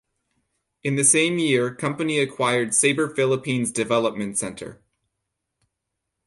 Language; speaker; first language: English; native; English